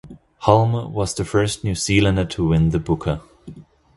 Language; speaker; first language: English; non-native, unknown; German